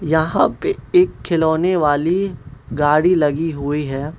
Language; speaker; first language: Hindi; non-native, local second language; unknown